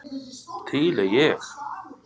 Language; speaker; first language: Icelandic; native; Icelandic